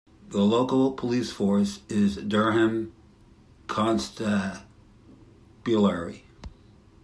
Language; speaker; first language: English; native; English